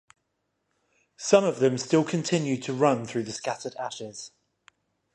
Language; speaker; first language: English; native; English